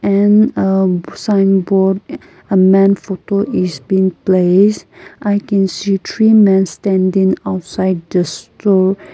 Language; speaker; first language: English; non-native, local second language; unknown